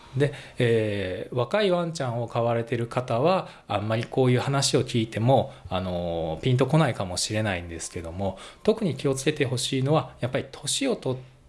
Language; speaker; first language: Japanese; native; Japanese